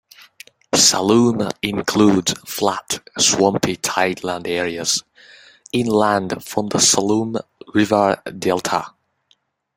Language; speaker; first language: English; native; English